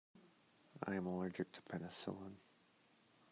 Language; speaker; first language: English; native; English